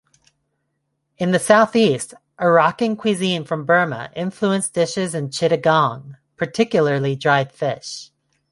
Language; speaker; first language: English; non-native, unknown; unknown